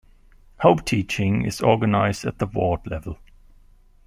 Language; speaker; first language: English; non-native, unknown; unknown